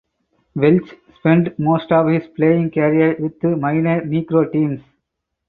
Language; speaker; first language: English; non-native, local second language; Tamil